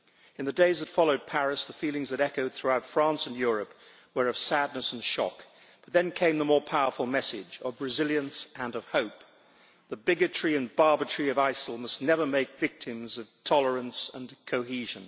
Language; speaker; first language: English; native; English